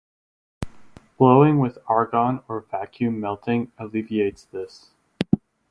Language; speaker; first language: English; native; English